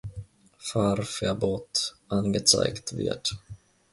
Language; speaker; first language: German; non-native, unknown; Finnish